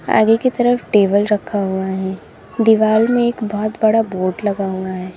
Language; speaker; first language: Hindi; native; Hindi